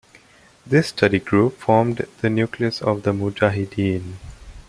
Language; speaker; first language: English; native; English